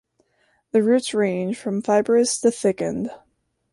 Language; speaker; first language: English; native; English